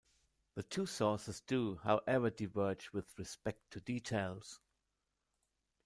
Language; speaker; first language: English; non-native, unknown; German